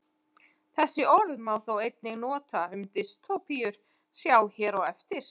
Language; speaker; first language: Icelandic; native; Icelandic